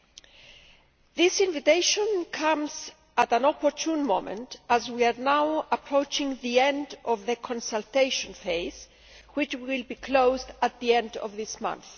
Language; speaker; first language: English; non-native, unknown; Greek